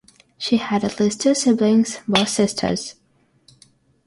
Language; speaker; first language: English; non-native, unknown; Russian